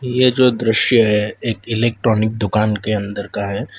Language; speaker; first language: Hindi; non-native, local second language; Gujarati